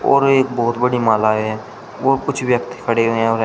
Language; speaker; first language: Hindi; native; Hindi